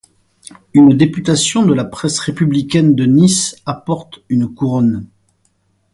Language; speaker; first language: French; native; French